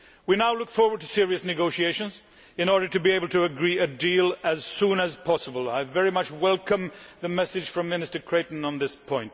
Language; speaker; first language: English; non-native, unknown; Swedish